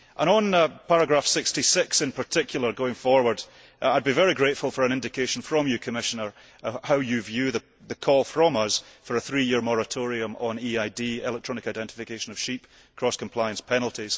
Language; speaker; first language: English; early bilingual, heritage; English